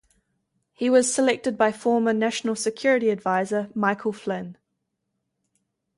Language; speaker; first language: English; native; English